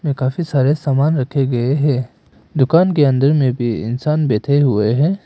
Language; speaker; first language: Hindi; non-native, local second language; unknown